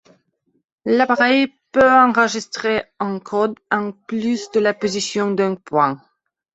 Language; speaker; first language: French; non-native, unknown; Belarusian